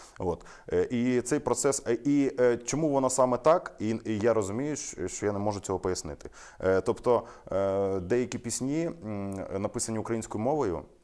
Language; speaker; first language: Ukrainian; non-native, local second language; Russian